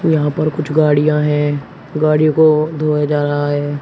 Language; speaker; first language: Hindi; native; Hindi